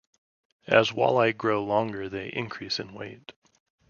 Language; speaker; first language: English; native; English